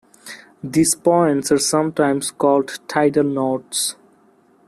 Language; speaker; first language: English; non-native, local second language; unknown